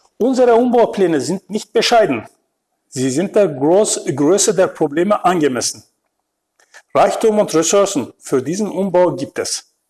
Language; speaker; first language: German; non-native, fluent; Turkish